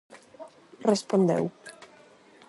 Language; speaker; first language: Galician; non-native, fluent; Spanish